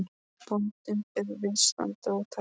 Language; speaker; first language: Icelandic; non-native, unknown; Polish